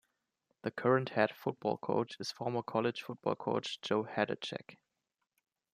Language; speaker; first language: English; non-native, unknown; German